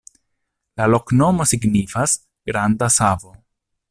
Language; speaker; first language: Esperanto; non-native, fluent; Italian